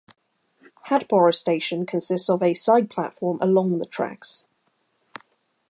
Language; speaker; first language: English; native; English